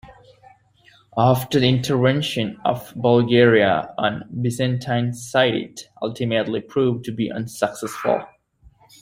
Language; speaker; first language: English; native; English